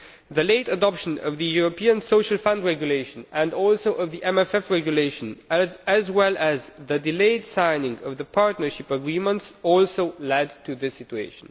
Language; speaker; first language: English; non-native, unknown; Romanian